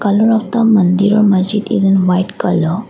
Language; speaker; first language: English; non-native, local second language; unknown